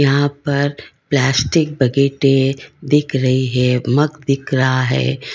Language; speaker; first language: Hindi; non-native, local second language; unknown